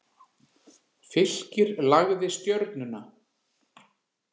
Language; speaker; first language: Icelandic; native; Icelandic